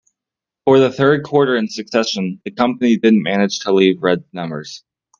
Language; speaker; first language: English; native; English